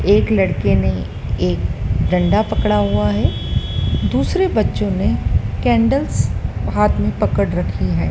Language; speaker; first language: Hindi; native; Hindi